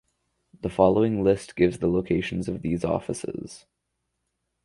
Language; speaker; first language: English; native; English